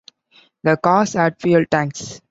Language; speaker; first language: English; non-native, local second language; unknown